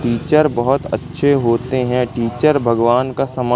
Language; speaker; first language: Hindi; native; Hindi